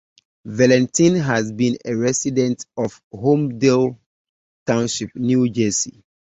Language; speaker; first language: English; native; English